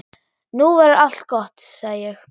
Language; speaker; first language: Icelandic; non-native, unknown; German